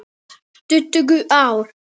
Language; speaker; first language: Icelandic; non-native, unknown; Polish